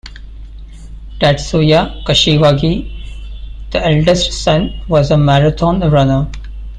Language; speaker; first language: English; non-native, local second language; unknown